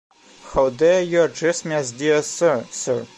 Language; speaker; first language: English; non-native, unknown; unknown